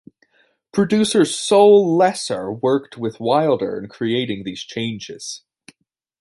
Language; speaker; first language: English; native; English